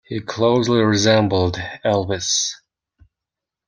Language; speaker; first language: English; non-native, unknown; Mongolian